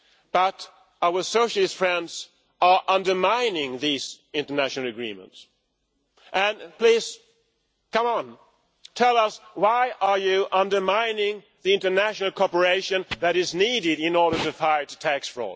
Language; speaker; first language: English; non-native, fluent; Swedish